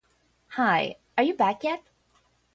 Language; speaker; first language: English; non-native, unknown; Portuguese